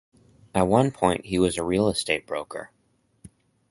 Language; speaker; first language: English; native; English